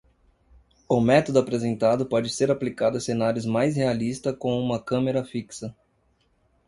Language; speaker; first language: Portuguese; native; Portuguese